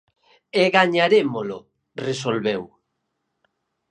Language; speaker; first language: Galician; native; Galician